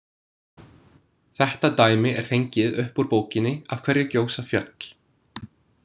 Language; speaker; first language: Icelandic; non-native, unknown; English